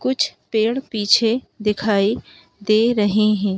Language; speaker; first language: Hindi; native; Hindi